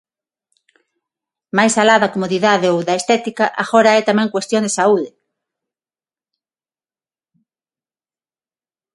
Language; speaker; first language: Galician; non-native, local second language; Spanish